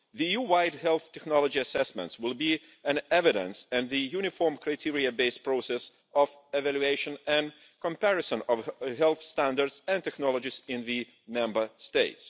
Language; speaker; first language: English; non-native, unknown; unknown